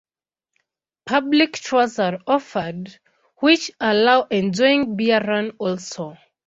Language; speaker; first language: English; non-native, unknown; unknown